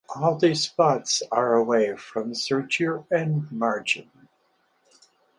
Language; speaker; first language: English; native; English